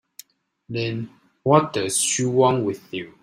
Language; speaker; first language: English; non-native, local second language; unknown